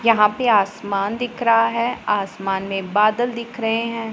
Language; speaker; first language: Hindi; non-native, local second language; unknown